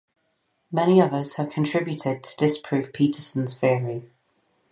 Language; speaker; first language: English; native; English